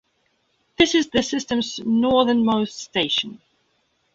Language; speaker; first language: English; non-native, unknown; Belarusian